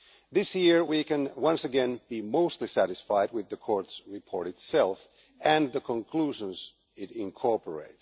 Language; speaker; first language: English; non-native, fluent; Finnish